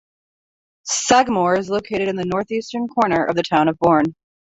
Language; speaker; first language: English; native; English